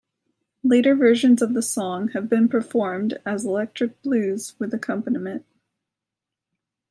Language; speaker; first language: English; native; English